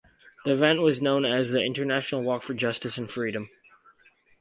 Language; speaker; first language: English; native; English